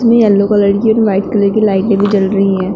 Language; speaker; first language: Hindi; native; Hindi